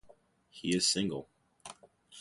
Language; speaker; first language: English; native; English